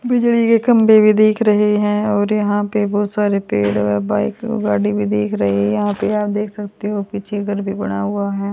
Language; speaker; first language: Hindi; native; Hindi